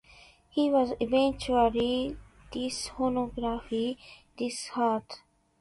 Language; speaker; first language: English; non-native, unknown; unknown